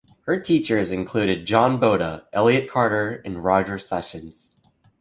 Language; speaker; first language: English; native; English